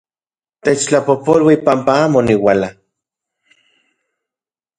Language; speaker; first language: Central Puebla Nahuatl; non-native, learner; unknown